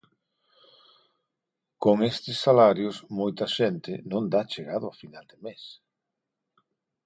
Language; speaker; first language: Galician; non-native, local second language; Spanish